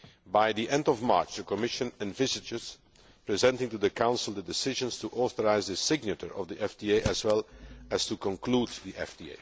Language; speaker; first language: English; non-native, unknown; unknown